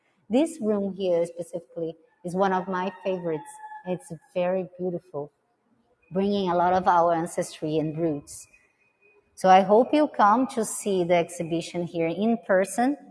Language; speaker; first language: English; non-native, fluent; Portuguese